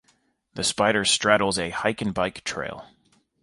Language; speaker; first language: English; native; English